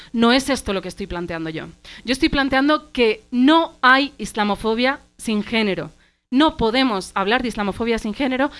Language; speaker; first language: Spanish; early bilingual, other home language; Arabic